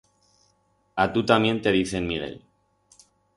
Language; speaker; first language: Aragonese; non-native, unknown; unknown